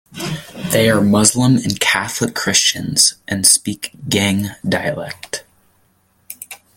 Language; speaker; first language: English; native; English